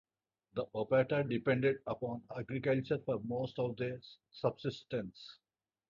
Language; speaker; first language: English; non-native, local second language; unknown